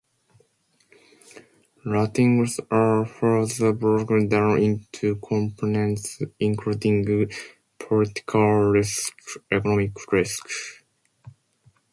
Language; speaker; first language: English; non-native, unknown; Japanese